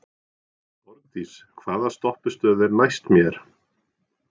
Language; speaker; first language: Icelandic; non-native, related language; Norwegian